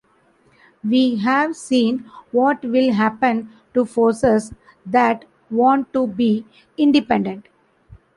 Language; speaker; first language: English; non-native, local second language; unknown